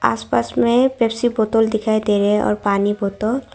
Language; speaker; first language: Hindi; non-native, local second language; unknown